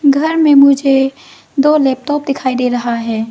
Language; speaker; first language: Hindi; non-native, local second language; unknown